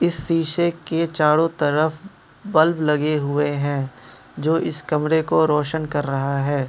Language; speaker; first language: Hindi; non-native, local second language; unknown